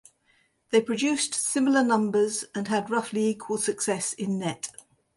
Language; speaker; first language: English; native; English